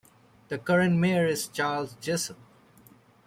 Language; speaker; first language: English; native; English